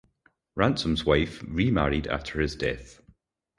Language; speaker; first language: English; native; English